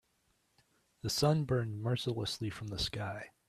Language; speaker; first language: English; native; English